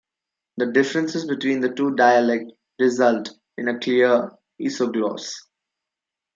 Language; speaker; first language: English; non-native, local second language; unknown